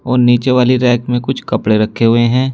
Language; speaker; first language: Hindi; native; Hindi